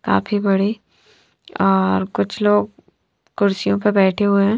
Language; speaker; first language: Hindi; non-native, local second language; Punjabi